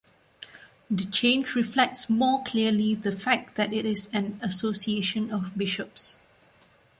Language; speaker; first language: English; non-native, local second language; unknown